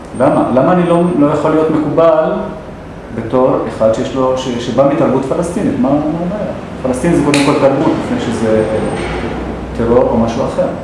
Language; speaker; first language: Hebrew; non-native, local second language; Arabic